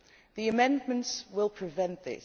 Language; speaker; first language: English; non-native, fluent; Dutch